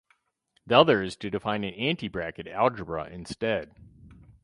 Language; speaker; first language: English; native; English